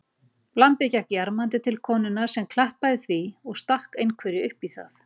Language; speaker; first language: Icelandic; native; Icelandic